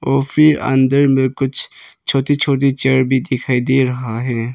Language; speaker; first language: Hindi; non-native, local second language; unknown